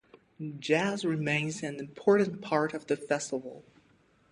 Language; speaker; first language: English; native; English